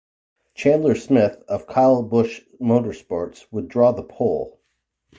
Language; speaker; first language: English; native; English